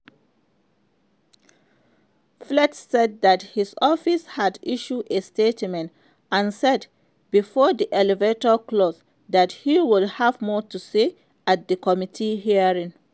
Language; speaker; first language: English; non-native, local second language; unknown